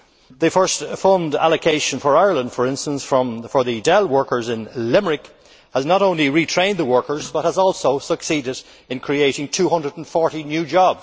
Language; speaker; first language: English; native; English